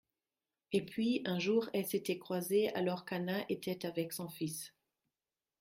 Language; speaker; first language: French; non-native, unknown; German